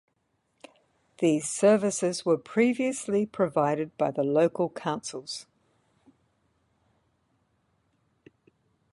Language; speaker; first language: English; native; English